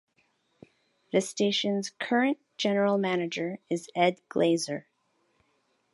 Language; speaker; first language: English; native; English